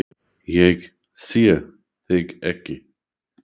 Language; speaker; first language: Icelandic; non-native, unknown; English